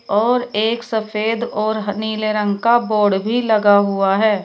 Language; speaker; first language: Hindi; native; Hindi